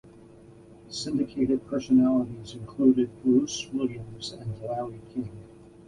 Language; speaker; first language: English; native; English